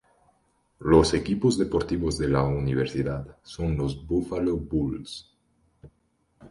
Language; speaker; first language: Spanish; native; Spanish